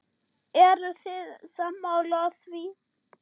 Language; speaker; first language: Icelandic; non-native, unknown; German